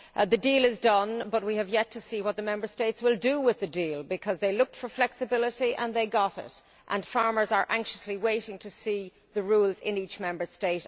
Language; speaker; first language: English; native; English